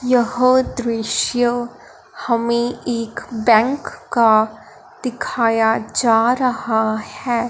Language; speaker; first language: Hindi; non-native, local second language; Punjabi